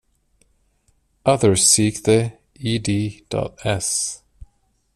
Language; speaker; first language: English; non-native, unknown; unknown